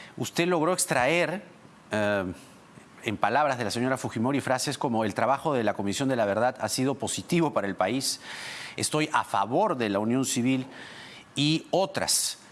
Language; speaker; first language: Spanish; native; Spanish